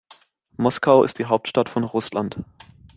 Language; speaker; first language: German; native; German